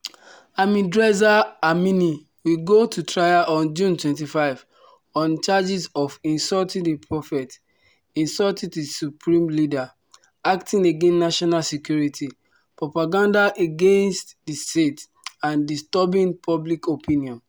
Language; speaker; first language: English; non-native, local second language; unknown